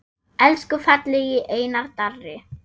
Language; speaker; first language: Icelandic; non-native, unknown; German